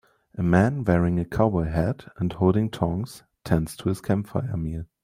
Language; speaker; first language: English; non-native, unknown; German